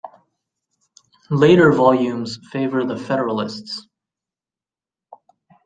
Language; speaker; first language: English; native; English